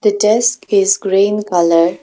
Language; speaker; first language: English; non-native, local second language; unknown